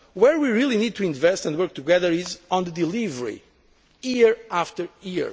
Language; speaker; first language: English; non-native, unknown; Portuguese